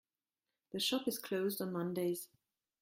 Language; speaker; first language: English; non-native, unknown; German